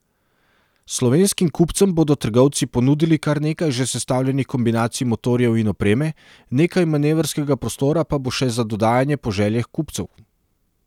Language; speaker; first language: Slovenian; non-native, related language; Serbian